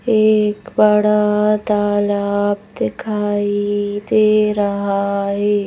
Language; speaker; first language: Hindi; native; Hindi